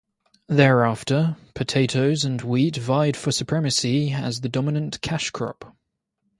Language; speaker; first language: English; native; English